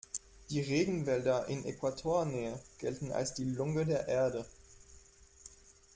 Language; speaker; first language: German; non-native, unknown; French